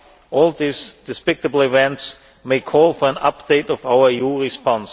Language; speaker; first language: English; non-native, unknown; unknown